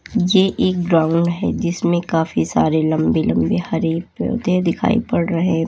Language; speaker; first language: Hindi; native; Hindi